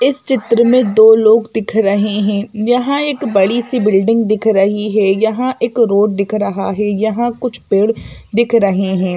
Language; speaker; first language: Hindi; native; Hindi